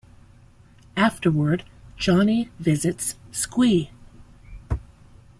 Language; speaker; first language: English; native; English